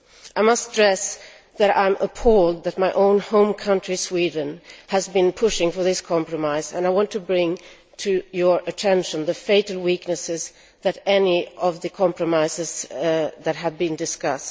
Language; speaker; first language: English; non-native, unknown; Swedish